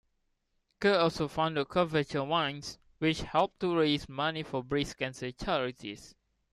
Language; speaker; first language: English; non-native, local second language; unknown